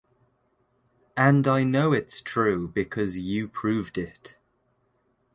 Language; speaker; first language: English; native; English